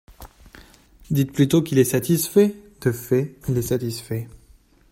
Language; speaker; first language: French; non-native, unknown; Chinese